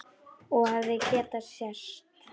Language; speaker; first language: Icelandic; non-native, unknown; Polish